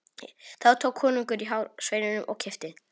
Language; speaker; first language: Icelandic; non-native, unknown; Polish